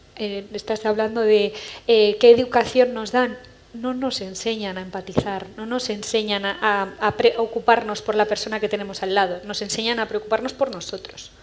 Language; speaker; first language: Spanish; early bilingual, other home language; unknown